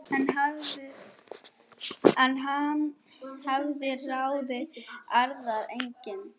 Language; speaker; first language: Icelandic; non-native, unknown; German